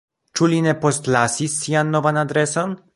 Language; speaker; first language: Esperanto; non-native, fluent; Polish